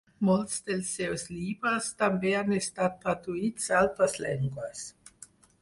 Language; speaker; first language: Catalan; non-native, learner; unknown